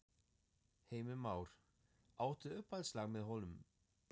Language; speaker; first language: Icelandic; non-native, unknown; German